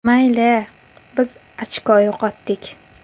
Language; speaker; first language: Uzbek; native; Uzbek